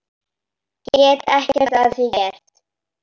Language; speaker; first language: Icelandic; native; Icelandic